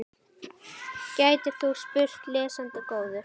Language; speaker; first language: Icelandic; native; Icelandic